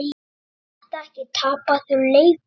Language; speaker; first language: Icelandic; native; Icelandic